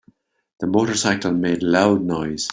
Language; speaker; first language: English; native; English